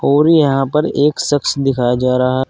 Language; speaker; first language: Hindi; native; Hindi